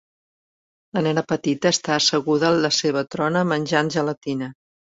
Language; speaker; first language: Catalan; native; Catalan